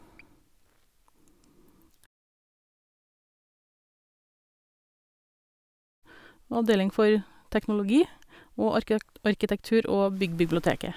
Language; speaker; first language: Norwegian; native; Norwegian